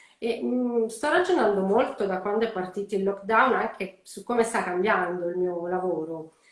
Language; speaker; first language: Italian; native; Italian